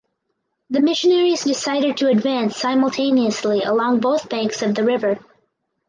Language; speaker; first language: English; native; English